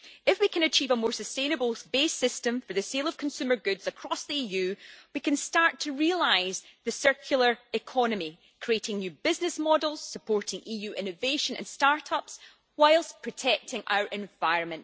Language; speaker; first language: English; native; English